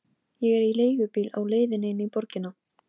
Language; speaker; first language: Icelandic; non-native, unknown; Polish